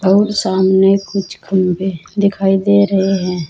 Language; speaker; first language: Hindi; native; Hindi